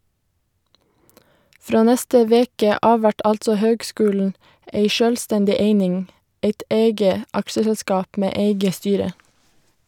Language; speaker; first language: Norwegian; native; Norwegian